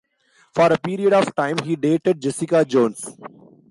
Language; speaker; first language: English; non-native, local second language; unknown